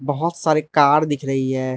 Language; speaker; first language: Hindi; non-native, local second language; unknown